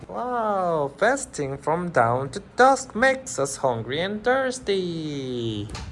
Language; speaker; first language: English; non-native, learner; Korean